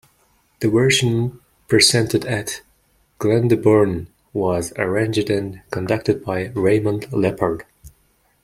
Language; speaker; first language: English; non-native, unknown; Mongolian